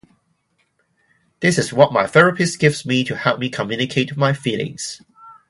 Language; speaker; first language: English; non-native, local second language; Cantonese